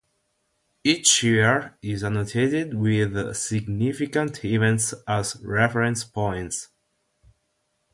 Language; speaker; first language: English; non-native, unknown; Italian